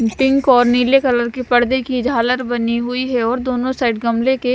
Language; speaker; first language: Hindi; non-native, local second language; Punjabi